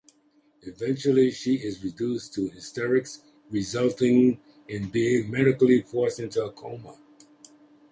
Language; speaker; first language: English; native; English